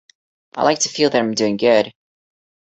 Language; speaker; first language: English; non-native, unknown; Portuguese